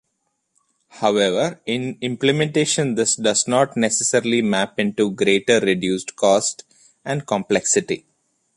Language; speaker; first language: English; non-native, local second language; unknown